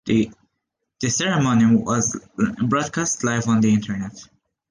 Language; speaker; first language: English; non-native, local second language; Maltese